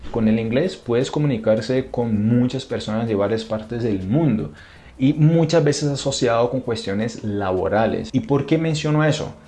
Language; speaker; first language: Spanish; non-native, fluent; Portuguese